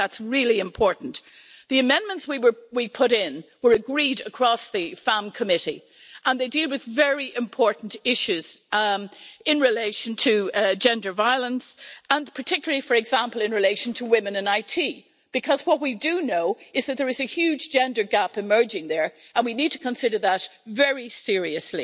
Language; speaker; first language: English; native; English